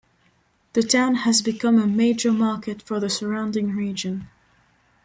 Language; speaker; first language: English; non-native, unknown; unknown